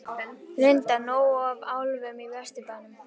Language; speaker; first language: Icelandic; native; Icelandic